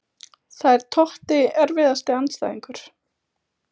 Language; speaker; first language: Icelandic; native; Icelandic